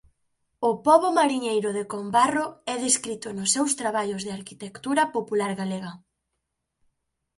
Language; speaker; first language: Galician; native; Galician